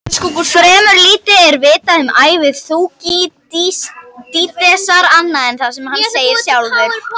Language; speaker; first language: Icelandic; native; Icelandic